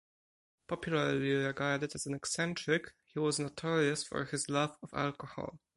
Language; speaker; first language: English; non-native, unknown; Polish